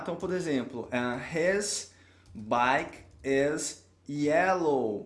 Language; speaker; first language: English; non-native, fluent; Portuguese